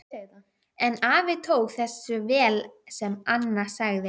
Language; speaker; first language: Icelandic; native; Icelandic